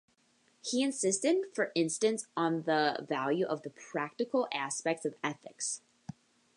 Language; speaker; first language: English; native; English